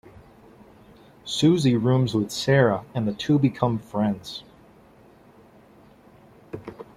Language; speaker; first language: English; native; English